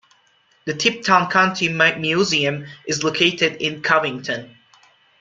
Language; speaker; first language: English; non-native, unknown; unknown